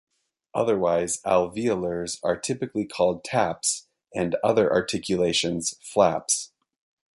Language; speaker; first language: English; native; English